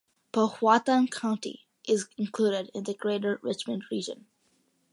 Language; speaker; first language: English; early bilingual, other home language; Malayalam